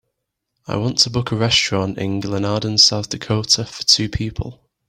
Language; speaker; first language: English; native; English